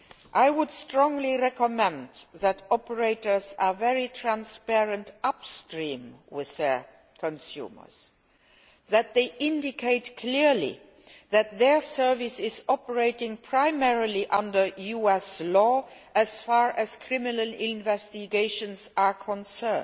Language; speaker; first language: English; non-native, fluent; Luxembourgish